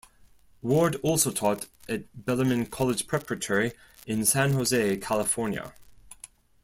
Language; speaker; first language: English; non-native, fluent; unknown